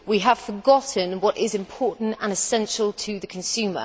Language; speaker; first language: English; native; English